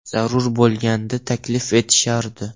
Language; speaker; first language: Uzbek; non-native, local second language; Russian